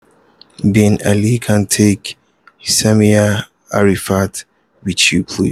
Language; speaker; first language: English; non-native, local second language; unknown